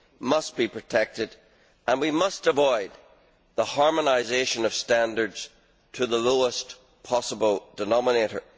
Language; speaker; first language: English; native; English